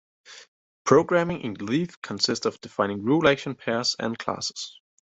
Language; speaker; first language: English; native; English